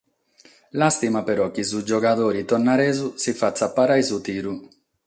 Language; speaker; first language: Sardinian; non-native, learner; Catalan